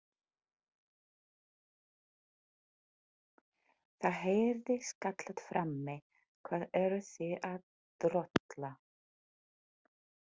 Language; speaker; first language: Icelandic; non-native, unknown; Polish